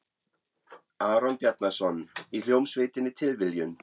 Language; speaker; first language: Icelandic; non-native, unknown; German